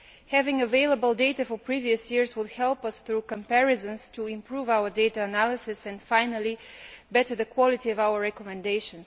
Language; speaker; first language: English; non-native, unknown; Bulgarian